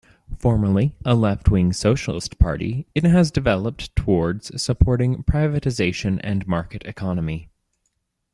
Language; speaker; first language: English; native; English